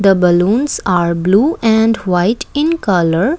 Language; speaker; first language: English; non-native, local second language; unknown